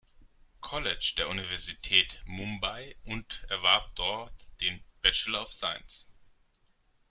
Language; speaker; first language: German; non-native, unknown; Greek